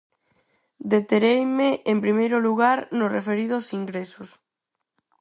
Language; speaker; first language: Galician; non-native, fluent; Spanish